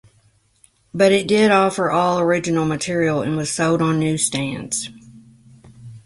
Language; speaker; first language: English; native; English